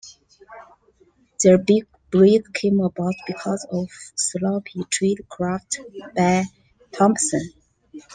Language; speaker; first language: English; non-native, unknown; Chinese